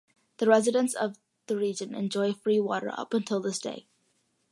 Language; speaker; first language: English; early bilingual, other home language; Malayalam